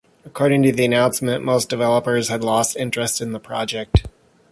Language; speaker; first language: English; native; English